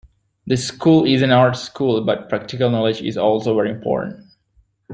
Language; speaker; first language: English; native; English